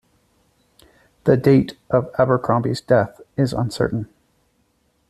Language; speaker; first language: English; native; English